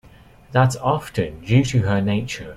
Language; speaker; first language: English; native; English